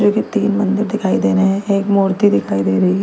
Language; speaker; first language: Hindi; native; Hindi